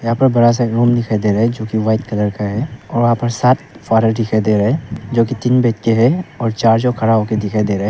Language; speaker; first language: Hindi; non-native, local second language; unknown